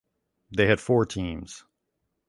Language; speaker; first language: English; native; English